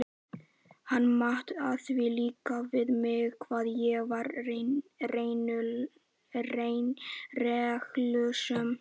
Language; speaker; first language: Icelandic; native; Icelandic